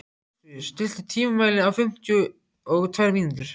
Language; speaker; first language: Icelandic; native; Icelandic